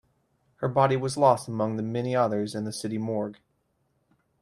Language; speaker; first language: English; native; English